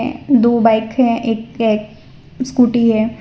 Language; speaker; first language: Hindi; non-native, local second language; Gujarati